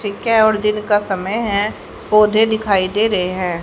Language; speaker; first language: Hindi; native; Hindi